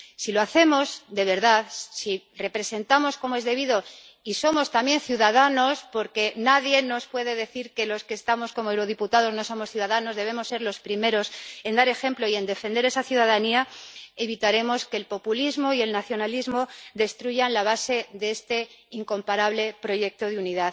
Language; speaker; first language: Spanish; native; Spanish